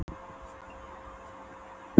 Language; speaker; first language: Icelandic; non-native, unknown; Polish